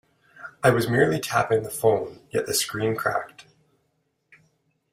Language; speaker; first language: English; native; English